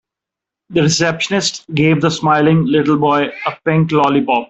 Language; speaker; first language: English; non-native, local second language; Urdu